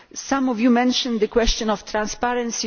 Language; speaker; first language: English; non-native, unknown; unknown